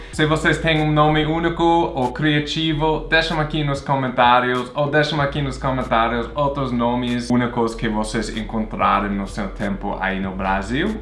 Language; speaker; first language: Portuguese; non-native, fluent; English